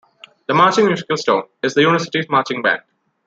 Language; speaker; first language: English; non-native, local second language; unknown